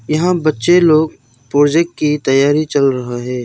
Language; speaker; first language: Hindi; non-native, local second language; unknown